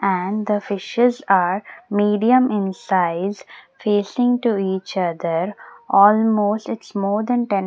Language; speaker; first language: English; non-native, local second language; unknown